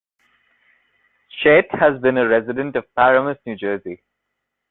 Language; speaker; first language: English; non-native, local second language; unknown